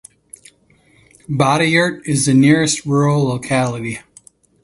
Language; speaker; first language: English; native; English